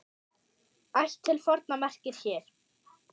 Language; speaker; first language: Icelandic; non-native, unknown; German